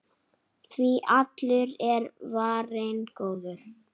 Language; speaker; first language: Icelandic; native; Icelandic